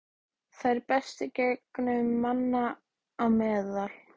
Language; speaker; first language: Icelandic; native; Icelandic